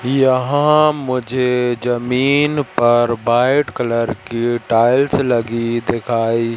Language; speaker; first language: Hindi; native; Hindi